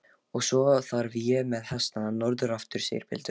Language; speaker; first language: Icelandic; non-native, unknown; Lithuanian